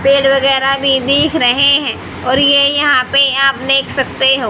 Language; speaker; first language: Hindi; native; Hindi